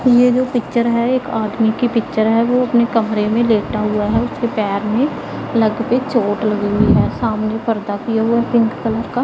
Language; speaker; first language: Hindi; non-native, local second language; Punjabi